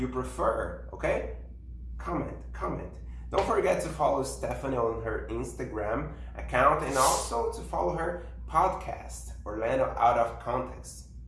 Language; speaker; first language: English; non-native, fluent; Portuguese